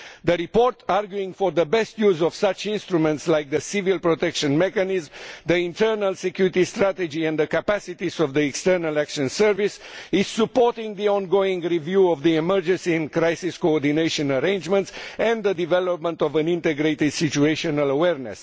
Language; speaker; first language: English; non-native, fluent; Romanian